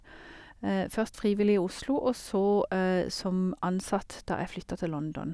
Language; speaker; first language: Norwegian; native; Norwegian